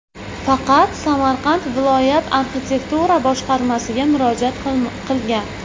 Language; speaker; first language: Uzbek; native; Uzbek